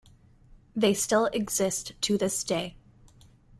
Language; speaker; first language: English; native; English